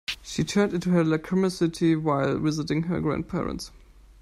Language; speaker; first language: English; non-native, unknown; German